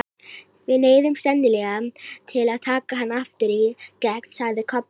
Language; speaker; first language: Icelandic; native; Icelandic